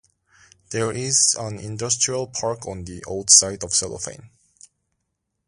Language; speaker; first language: English; non-native, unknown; Korean